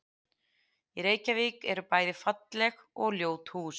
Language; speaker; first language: Icelandic; native; Icelandic